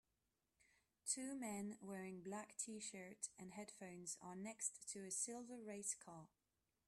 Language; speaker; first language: English; non-native, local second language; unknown